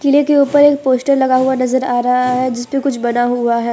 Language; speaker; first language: Hindi; non-native, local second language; Gujarati